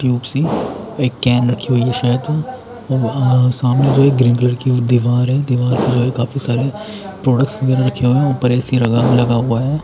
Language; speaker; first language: Hindi; native; Hindi